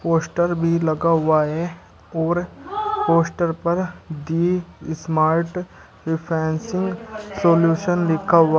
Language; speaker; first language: Hindi; native; Hindi